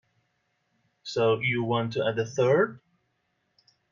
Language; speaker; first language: English; native; English